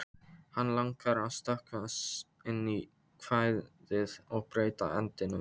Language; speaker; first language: Icelandic; non-native, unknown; Polish